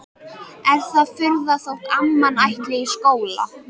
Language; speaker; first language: Icelandic; native; Icelandic